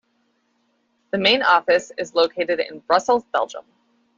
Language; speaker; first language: English; native; English